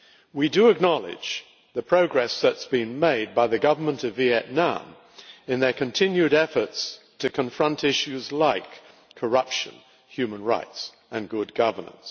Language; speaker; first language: English; native; English